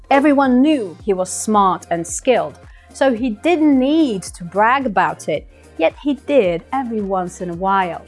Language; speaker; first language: English; non-native, fluent; Russian